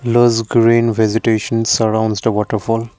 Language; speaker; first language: English; non-native, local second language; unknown